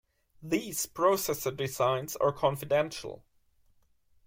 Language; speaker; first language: English; non-native, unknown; German